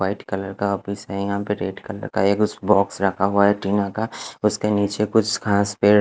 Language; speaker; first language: Hindi; non-native, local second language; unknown